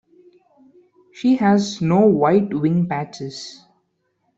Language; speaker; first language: English; non-native, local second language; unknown